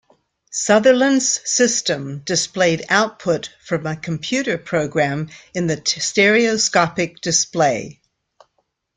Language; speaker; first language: English; native; English